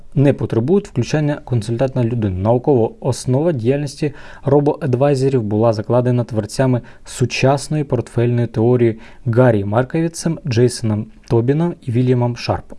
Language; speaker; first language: Ukrainian; non-native, local second language; Russian